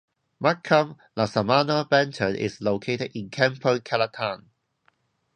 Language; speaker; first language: English; non-native, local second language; Cantonese